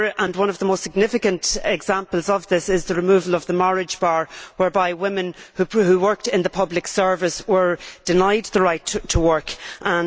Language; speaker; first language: English; native; English